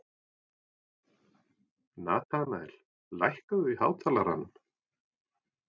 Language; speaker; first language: Icelandic; non-native, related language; Norwegian